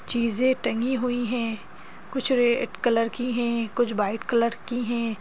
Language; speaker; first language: Hindi; native; Hindi